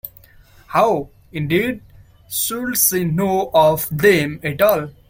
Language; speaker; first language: English; non-native, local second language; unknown